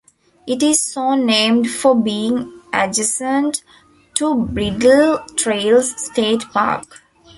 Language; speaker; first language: English; non-native, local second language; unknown